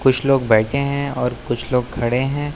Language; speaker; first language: Hindi; native; Hindi